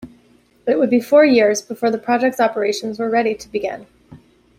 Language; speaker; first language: English; native; English